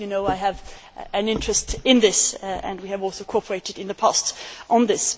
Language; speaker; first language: English; non-native, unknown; Swedish